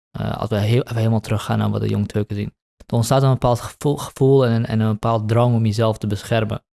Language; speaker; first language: Dutch; early bilingual, other home language; Kurdish